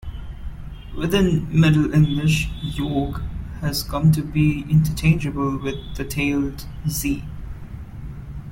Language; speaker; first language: English; non-native, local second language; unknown